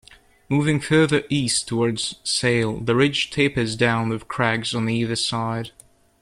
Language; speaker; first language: English; native; English